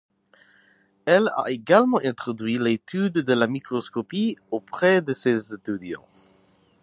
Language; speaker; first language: French; non-native, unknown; English